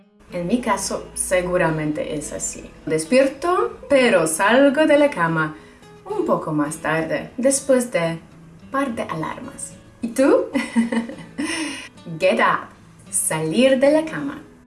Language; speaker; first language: Spanish; native; Spanish